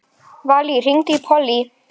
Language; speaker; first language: Icelandic; native; Icelandic